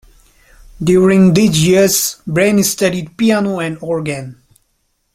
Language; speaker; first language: English; non-native, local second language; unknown